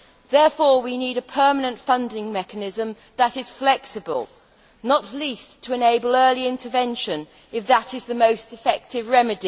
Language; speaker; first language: English; native; English